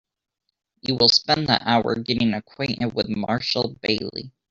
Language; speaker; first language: English; native; English